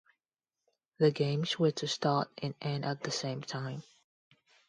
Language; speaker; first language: English; non-native, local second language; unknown